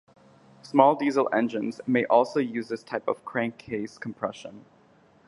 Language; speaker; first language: English; native; English